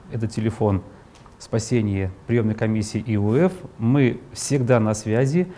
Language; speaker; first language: Russian; native; Russian